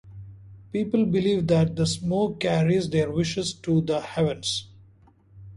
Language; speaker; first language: English; non-native, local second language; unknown